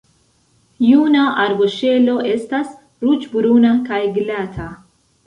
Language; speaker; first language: Esperanto; non-native, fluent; Central Kurdish